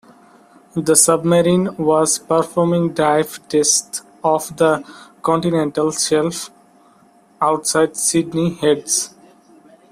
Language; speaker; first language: English; non-native, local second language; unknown